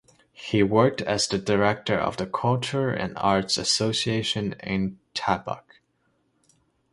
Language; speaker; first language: English; non-native, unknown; Chinese